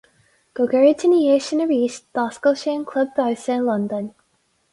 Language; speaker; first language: Irish; non-native, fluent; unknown